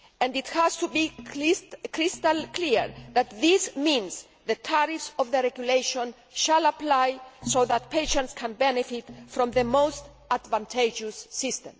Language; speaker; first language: English; non-native, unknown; Greek